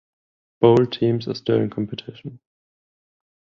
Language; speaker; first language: English; non-native, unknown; German